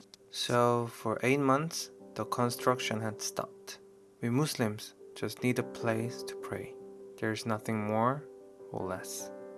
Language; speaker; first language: English; non-native, fluent; Korean